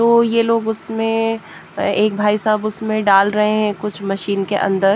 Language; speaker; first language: Hindi; native; Hindi